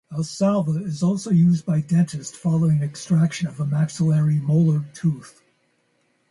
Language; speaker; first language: English; native; English